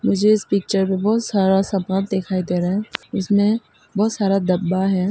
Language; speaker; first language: Hindi; non-native, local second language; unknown